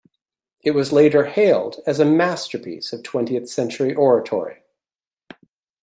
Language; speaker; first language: English; native; English